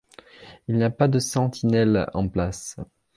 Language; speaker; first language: French; non-native, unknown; Belarusian